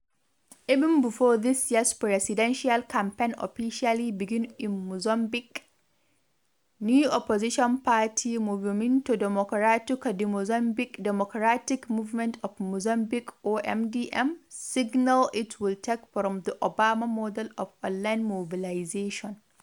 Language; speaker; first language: English; non-native, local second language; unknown